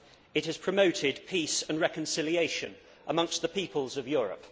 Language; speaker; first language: English; native; English